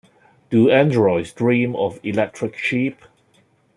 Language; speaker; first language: English; non-native, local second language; Cantonese